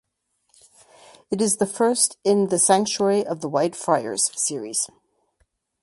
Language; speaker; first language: English; native; English